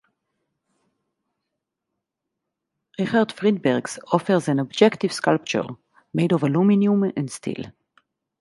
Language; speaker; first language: English; non-native, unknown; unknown